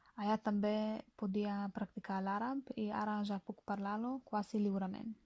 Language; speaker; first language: Catalan; non-native, learner; Bulgarian